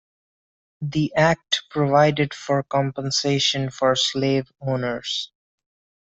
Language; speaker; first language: English; non-native, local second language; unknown